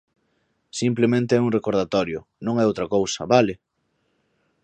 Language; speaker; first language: Galician; native; Galician